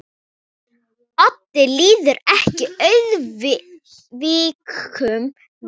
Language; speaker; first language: Icelandic; non-native, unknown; Thai